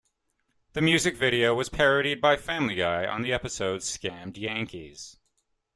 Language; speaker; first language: English; native; English